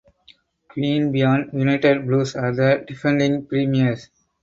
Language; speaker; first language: English; non-native, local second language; Tamil